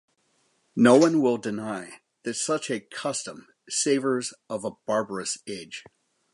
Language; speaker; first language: English; native; English